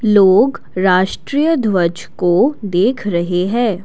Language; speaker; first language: Hindi; non-native, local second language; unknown